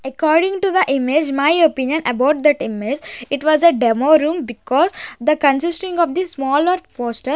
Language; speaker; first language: English; non-native, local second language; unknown